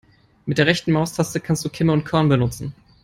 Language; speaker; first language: English; non-native, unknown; German